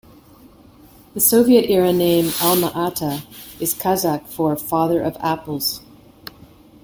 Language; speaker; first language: English; native; English